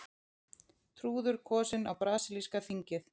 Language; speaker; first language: Icelandic; native; Icelandic